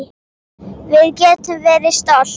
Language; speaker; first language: Icelandic; native; Icelandic